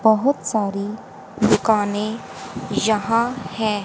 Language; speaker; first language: Hindi; native; Hindi